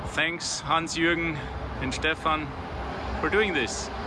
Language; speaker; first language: English; non-native, fluent; German